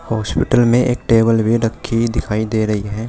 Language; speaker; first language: Hindi; native; Hindi